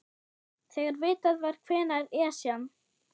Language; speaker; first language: Icelandic; non-native, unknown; German